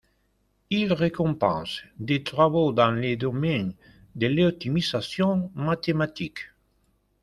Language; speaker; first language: French; non-native, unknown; Spanish